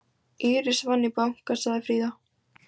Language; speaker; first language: Icelandic; native; Icelandic